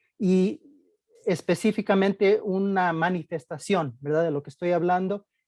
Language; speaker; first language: Spanish; early bilingual, heritage; Spanish